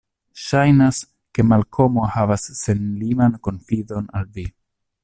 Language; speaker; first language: Esperanto; non-native, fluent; Italian